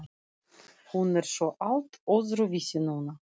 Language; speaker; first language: Icelandic; non-native, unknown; Russian